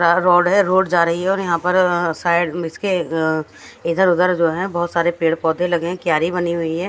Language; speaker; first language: Hindi; non-native, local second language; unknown